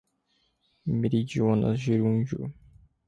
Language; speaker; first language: Portuguese; native; Portuguese